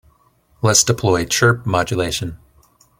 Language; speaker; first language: English; native; English